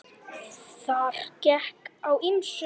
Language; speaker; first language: Icelandic; native; Icelandic